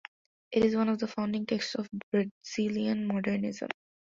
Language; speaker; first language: English; non-native, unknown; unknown